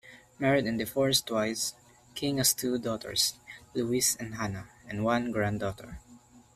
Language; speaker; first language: English; non-native, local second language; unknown